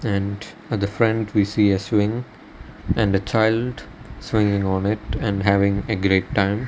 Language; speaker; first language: English; non-native, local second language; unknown